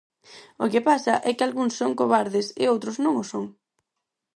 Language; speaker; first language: Galician; non-native, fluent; Spanish